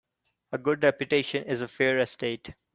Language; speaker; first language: English; non-native, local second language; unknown